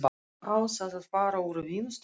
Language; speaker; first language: Icelandic; non-native, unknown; Russian